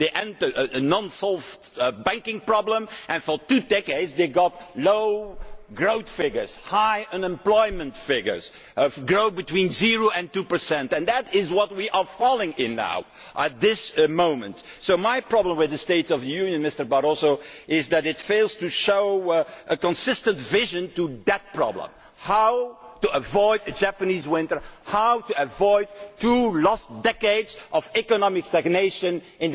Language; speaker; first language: English; non-native, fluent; Dutch